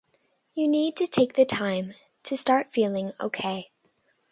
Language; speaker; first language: English; native; English